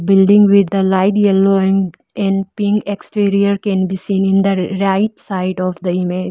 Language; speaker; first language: English; non-native, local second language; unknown